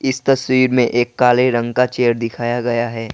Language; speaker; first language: Hindi; non-native, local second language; Assamese